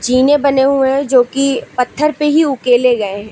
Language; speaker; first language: Hindi; native; Hindi